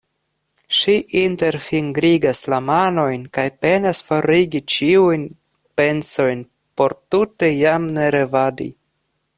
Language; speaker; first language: Esperanto; non-native, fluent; Russian